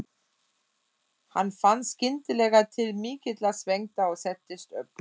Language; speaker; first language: Icelandic; non-native, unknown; German